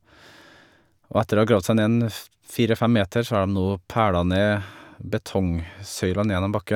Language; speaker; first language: Norwegian; native; Norwegian